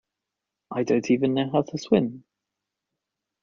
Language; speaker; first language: English; native; English